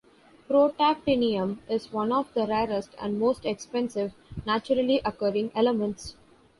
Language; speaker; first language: English; non-native, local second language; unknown